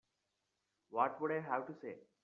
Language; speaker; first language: English; non-native, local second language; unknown